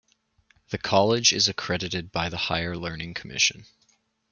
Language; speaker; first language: English; native; English